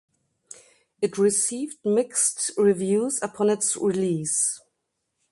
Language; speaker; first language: English; non-native, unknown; German